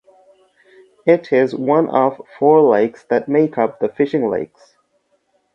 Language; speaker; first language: English; non-native, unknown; Bangla